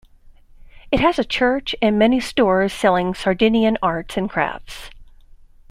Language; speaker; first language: English; native; English